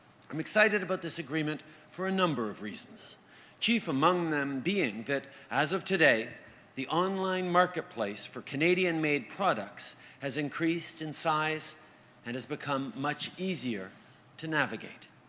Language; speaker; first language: English; native; English